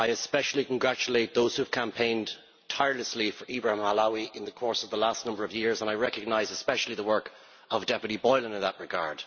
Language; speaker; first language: English; native; English